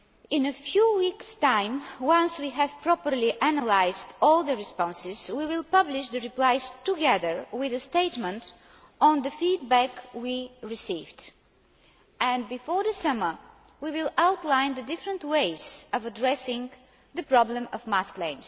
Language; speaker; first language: English; non-native, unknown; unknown